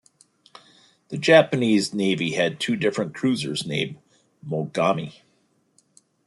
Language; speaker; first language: English; native; English